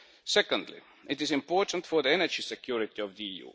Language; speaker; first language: English; non-native, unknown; Estonian